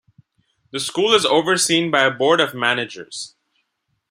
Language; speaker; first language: English; non-native, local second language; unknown